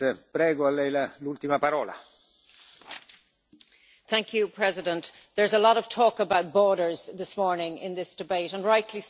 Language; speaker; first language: English; native; English